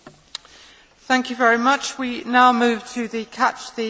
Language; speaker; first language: English; native; English